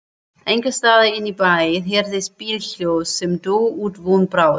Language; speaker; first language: Icelandic; non-native, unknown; German